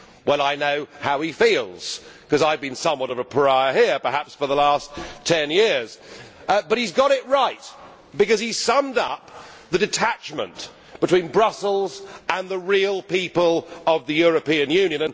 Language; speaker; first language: English; native; English